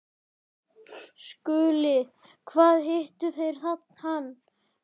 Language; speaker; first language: Icelandic; native; Icelandic